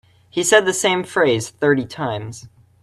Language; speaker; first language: English; native; English